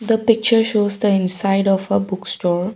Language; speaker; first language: English; non-native, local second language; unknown